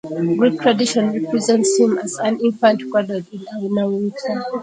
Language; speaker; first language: English; native; English